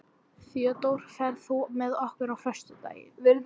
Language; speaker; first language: Icelandic; non-native, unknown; English